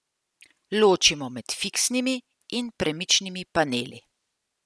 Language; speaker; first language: Slovenian; native; Slovenian